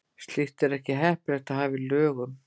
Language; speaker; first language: Icelandic; native; Icelandic